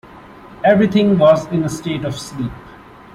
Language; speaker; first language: English; non-native, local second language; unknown